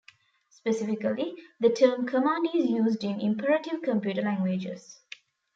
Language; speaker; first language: English; non-native, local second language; Tamil